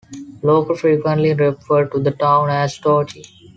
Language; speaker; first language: English; non-native, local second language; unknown